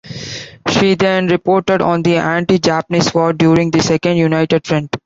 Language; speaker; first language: English; non-native, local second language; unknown